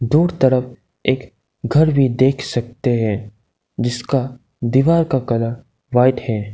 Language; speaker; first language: Hindi; non-native, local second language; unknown